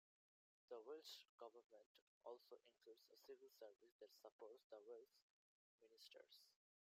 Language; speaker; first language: English; native; English